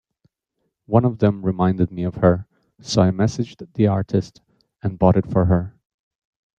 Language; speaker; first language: English; native; English